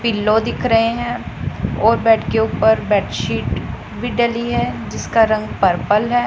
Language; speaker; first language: Hindi; non-native, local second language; Punjabi